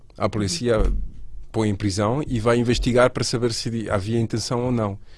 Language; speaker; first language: Portuguese; non-native, related language; Spanish